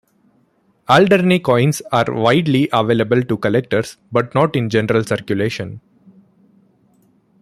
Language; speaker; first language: English; non-native, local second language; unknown